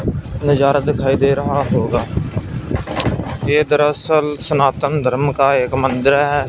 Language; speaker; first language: Hindi; non-native, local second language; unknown